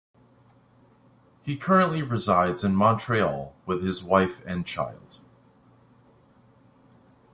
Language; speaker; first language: English; native; English